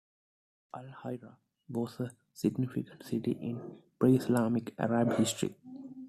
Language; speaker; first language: English; non-native, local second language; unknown